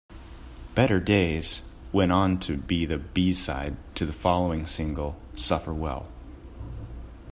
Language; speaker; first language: English; native; English